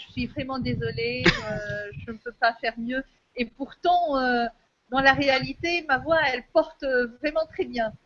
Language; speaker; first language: French; non-native, local second language; Arabic